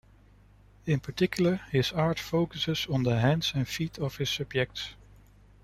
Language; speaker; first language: English; non-native, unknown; Dutch